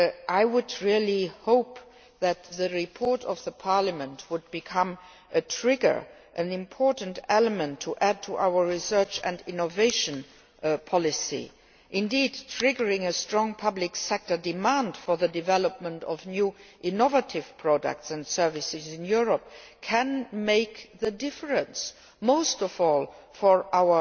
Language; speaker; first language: English; non-native, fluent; Luxembourgish